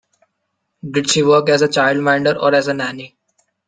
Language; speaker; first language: English; non-native, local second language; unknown